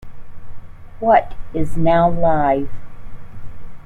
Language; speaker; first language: English; native; English